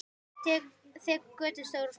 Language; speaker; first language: Icelandic; native; Icelandic